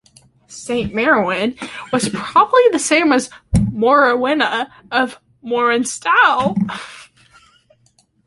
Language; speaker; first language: English; native; English